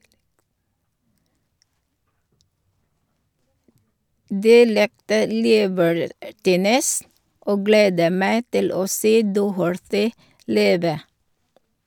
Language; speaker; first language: Norwegian; non-native, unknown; Filipino